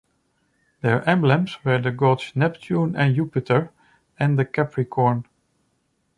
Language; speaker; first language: English; non-native, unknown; Dutch